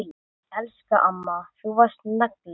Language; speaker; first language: Icelandic; non-native, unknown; English